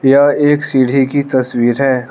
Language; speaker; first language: Hindi; non-native, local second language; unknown